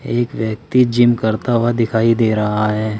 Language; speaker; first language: Hindi; native; Hindi